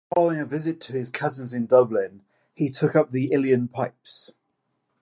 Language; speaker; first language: English; native; English